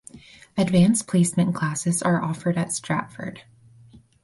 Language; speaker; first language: English; native; English